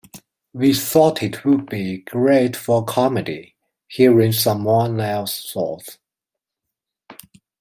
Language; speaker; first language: English; non-native, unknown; Chinese